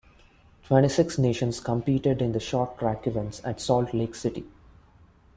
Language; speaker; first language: English; non-native, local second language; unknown